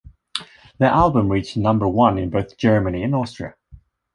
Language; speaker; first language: English; non-native, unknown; Swedish